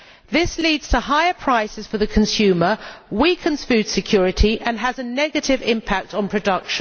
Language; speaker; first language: English; native; English